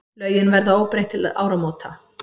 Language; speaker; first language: Icelandic; native; Icelandic